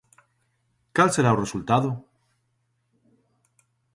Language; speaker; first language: Galician; native; Galician